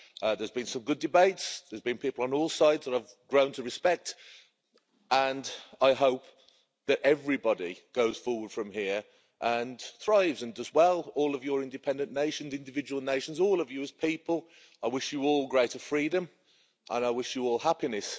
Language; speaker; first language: English; native; English